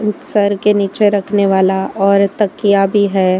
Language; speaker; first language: Hindi; non-native, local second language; Gujarati